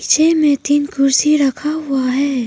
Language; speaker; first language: Hindi; non-native, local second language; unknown